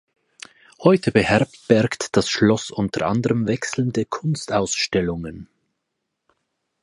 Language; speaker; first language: German; native; German